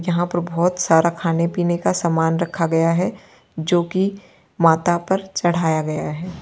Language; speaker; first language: Hindi; native; Hindi